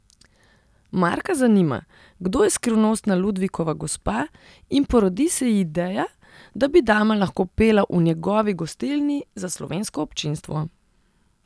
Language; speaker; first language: Slovenian; non-native, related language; Serbian